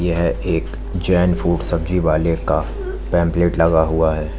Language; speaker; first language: Hindi; native; Hindi